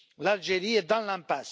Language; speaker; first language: French; non-native, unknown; Romanian